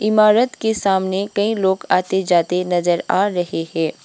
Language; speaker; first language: Hindi; non-native, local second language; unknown